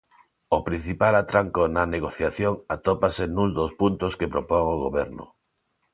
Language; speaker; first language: Galician; non-native, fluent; Spanish